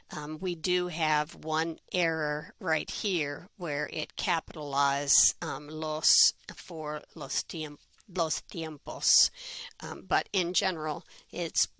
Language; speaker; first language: English; native; English